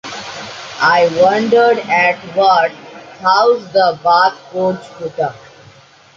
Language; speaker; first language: English; non-native, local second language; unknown